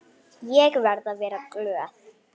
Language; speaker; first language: Icelandic; native; Icelandic